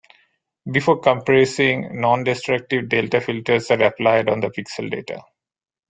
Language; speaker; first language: English; non-native, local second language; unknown